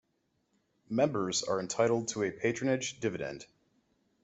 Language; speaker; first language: English; native; English